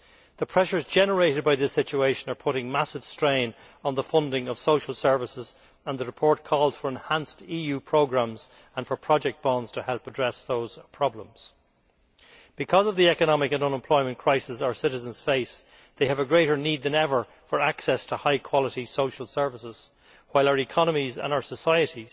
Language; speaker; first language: English; native; English